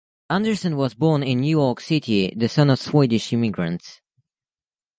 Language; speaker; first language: English; native; English